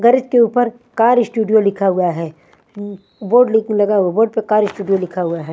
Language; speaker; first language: Hindi; non-native, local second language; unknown